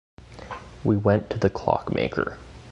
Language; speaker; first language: English; native; English